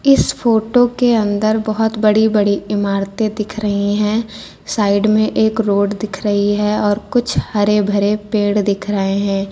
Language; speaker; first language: Hindi; native; Hindi